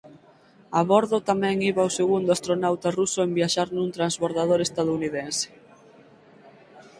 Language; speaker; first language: Galician; native; Galician